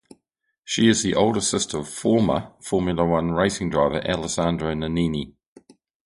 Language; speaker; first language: English; native; English